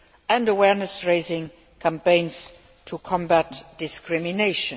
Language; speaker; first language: English; non-native, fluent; Luxembourgish